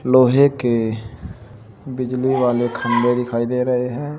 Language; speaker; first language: Hindi; native; Hindi